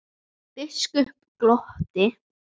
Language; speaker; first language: Icelandic; native; Icelandic